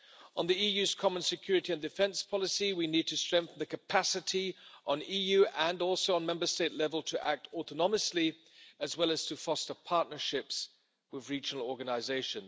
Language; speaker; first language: English; non-native, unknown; German